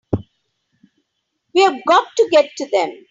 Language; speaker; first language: English; non-native, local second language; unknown